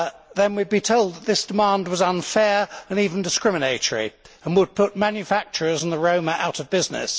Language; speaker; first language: English; native; English